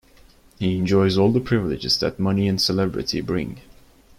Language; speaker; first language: English; non-native, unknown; Turkish